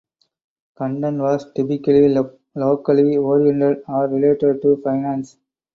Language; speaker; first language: English; non-native, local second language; Tamil